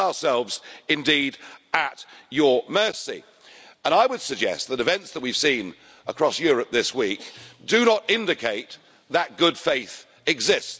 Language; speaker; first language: English; native; English